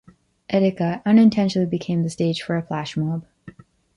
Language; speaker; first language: English; native; English